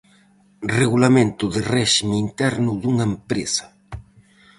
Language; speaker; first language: Galician; native; Galician